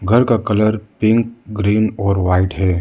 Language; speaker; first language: Hindi; non-native, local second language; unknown